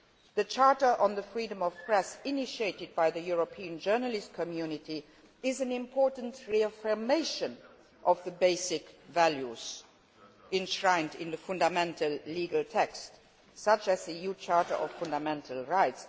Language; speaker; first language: English; non-native, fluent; Luxembourgish